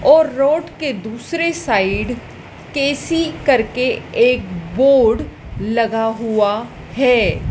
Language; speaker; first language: Hindi; native; Hindi